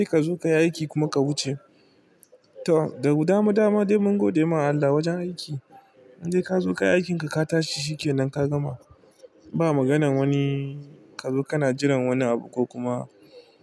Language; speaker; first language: Hausa; non-native, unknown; Igbo